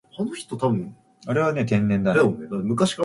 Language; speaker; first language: English; non-native, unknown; Japanese